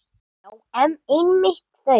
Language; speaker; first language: Icelandic; non-native, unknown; English